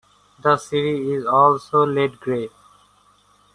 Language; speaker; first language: English; non-native, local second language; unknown